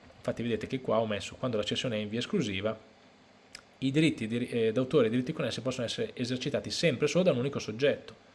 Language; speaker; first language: Italian; native; Italian